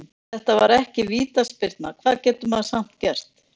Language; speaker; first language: Icelandic; native; Icelandic